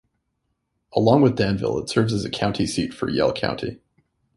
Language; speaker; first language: English; native; English